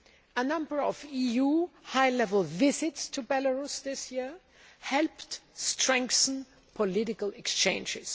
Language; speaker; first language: English; non-native, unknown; German